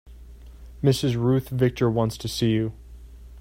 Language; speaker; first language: English; native; English